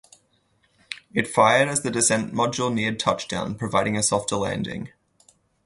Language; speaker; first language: English; native; English